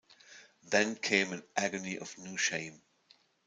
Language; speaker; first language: English; non-native, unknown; German